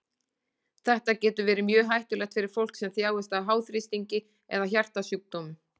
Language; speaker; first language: Icelandic; native; Icelandic